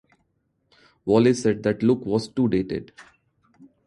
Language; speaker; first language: English; non-native, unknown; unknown